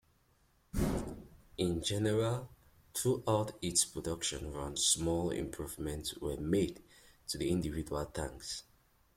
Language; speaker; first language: English; native; English